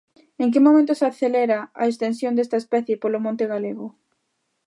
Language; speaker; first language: Galician; native; Galician